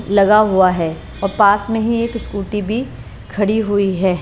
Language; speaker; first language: Hindi; non-native, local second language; Punjabi